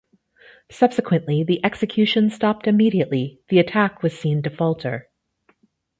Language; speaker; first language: English; native; English